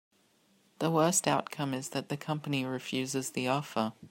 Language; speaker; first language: English; native; English